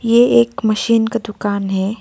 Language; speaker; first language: Hindi; non-native, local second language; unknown